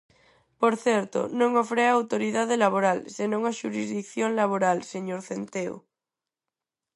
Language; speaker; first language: Galician; non-native, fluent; Spanish